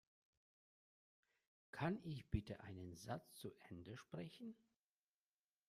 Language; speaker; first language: German; non-native, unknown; Russian